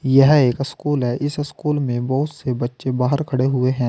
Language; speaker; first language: Hindi; native; Hindi